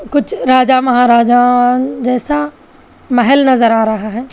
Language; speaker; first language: Hindi; non-native, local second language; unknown